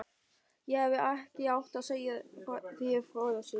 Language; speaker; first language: Icelandic; non-native, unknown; German